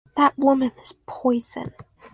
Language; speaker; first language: English; native; English